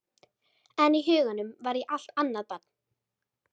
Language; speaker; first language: Icelandic; native; Icelandic